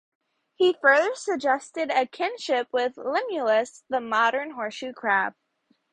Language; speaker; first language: English; native; English